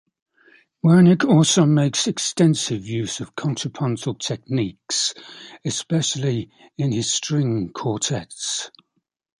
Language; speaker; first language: English; native; English